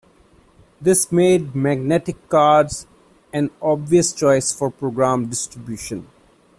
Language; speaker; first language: English; non-native, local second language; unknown